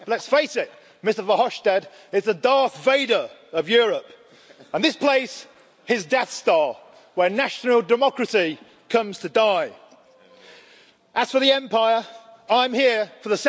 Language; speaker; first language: English; native; English